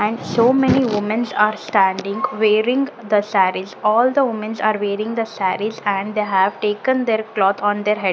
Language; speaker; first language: English; non-native, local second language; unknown